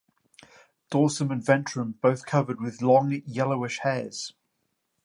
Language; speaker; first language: English; native; English